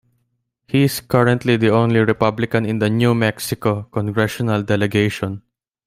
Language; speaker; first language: English; non-native, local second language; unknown